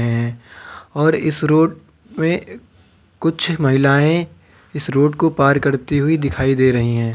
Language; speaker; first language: Hindi; native; Hindi